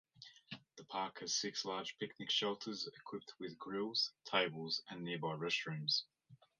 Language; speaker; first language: English; native; English